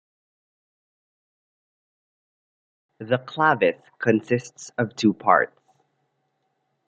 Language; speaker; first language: English; non-native, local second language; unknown